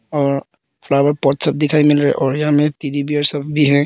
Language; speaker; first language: Hindi; early bilingual, other home language; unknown